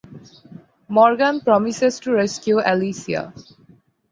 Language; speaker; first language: English; non-native, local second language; Bangla